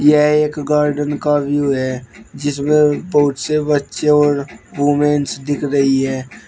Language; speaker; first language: Hindi; native; Hindi